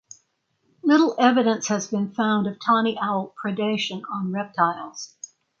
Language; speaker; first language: English; native; English